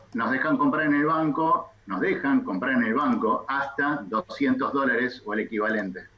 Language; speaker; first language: Spanish; native; Spanish